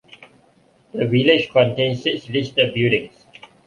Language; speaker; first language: English; non-native, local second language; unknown